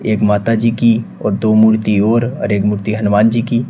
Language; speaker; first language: Hindi; native; Hindi